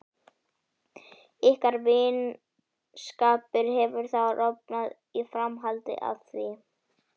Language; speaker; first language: Icelandic; native; Icelandic